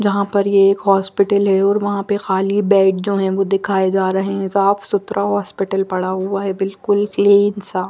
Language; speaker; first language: Hindi; non-native, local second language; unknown